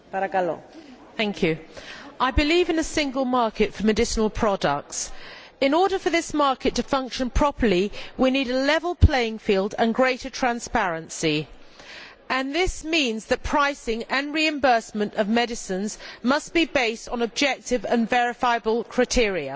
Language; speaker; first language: English; native; English